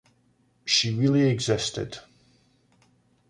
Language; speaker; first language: English; native; English